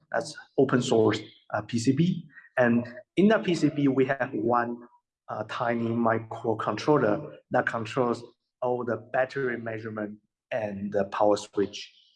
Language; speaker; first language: English; non-native, fluent; Chinese